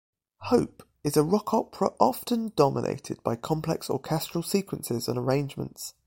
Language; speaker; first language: English; native; English